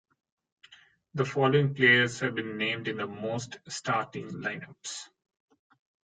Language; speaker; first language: English; non-native, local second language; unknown